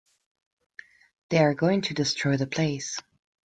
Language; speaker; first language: English; non-native, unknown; Spanish